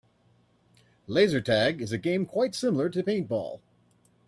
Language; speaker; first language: English; native; English